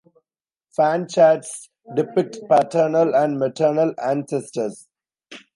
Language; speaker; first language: English; non-native, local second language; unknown